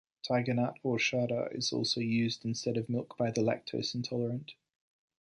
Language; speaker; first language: English; native; English